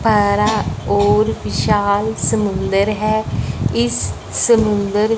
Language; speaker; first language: Hindi; non-native, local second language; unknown